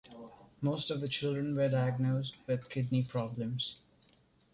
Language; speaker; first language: English; non-native, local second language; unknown